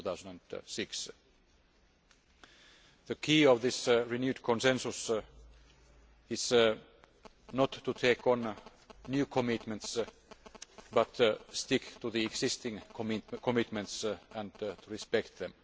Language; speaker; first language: English; non-native, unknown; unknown